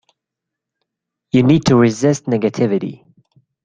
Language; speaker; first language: English; non-native, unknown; Persian